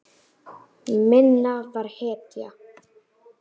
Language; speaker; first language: Icelandic; native; Icelandic